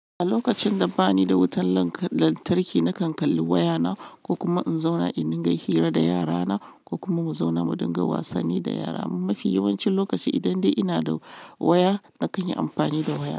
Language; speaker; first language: Hausa; non-native, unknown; Yoruba